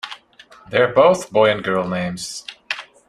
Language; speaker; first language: English; non-native, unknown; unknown